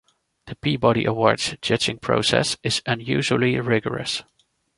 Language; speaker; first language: English; non-native, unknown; Dutch